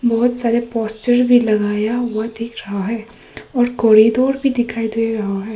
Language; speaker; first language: Hindi; non-native, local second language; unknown